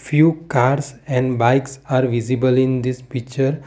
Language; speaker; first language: English; non-native, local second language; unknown